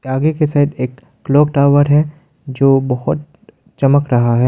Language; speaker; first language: Hindi; non-native, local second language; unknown